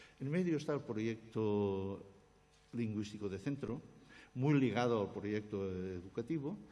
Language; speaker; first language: Spanish; non-native, local second language; Catalan